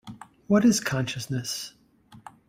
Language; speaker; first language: English; native; English